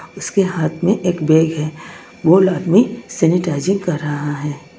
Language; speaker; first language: Hindi; non-native, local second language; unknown